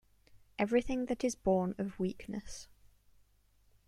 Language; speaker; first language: English; native; English